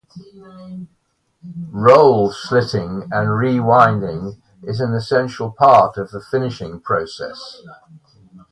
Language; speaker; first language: English; native; English